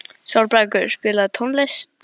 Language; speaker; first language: Icelandic; non-native, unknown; English